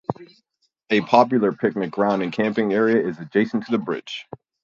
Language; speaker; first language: English; native; English